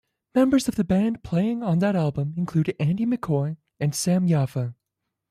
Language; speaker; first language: English; native; English